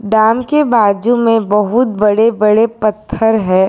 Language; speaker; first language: Hindi; non-native, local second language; Gujarati